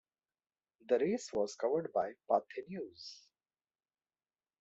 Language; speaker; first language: English; non-native, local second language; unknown